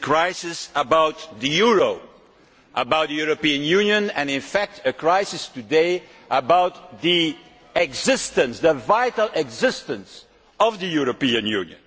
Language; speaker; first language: English; non-native, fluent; Dutch